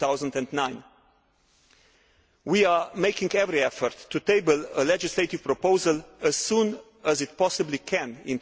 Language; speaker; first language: English; non-native, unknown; Slovenian